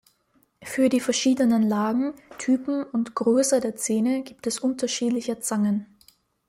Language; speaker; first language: German; native; German